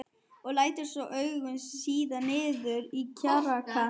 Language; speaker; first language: Icelandic; non-native, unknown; German